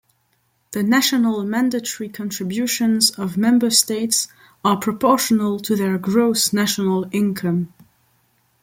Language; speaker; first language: English; non-native, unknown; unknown